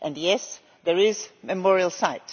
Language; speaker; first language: English; non-native, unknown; German